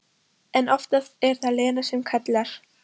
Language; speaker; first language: Icelandic; non-native, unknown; Polish